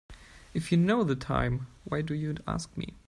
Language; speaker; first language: English; non-native, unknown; German